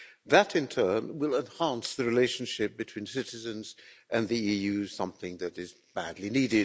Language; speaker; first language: English; non-native, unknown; Hungarian